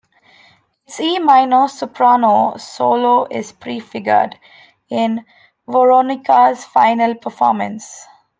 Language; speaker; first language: English; non-native, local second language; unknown